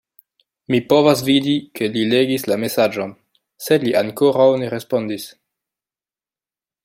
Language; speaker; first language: Esperanto; non-native, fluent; French